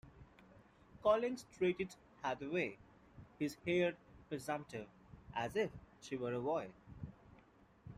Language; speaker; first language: English; non-native, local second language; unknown